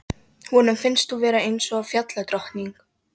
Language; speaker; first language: Icelandic; non-native, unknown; Polish